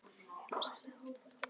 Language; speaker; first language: Icelandic; non-native, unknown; Polish